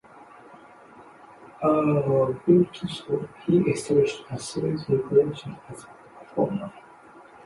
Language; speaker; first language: English; non-native, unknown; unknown